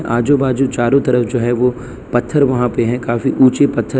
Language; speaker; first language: Hindi; non-native, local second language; Gujarati